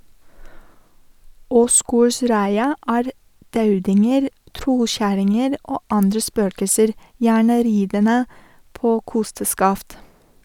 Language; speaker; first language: Norwegian; non-native, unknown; English